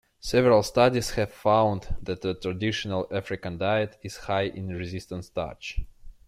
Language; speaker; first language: English; non-native, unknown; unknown